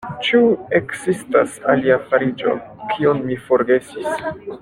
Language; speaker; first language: Esperanto; non-native, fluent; French